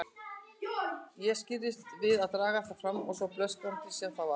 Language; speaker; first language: Icelandic; native; Icelandic